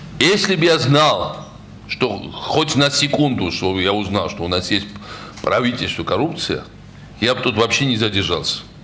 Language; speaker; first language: Russian; non-native, local second language; Georgian